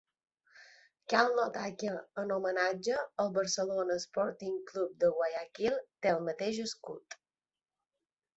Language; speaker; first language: Catalan; native; Catalan